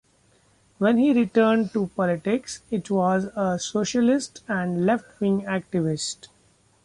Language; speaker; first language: English; non-native, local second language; Marathi